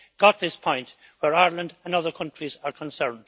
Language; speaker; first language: English; native; English